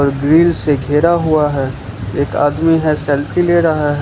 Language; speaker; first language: Hindi; non-native, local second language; Gujarati